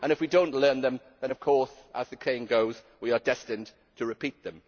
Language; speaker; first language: English; native; English